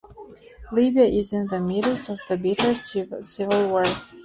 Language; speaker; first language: English; non-native, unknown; Turkmen